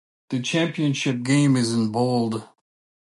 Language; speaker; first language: English; native; English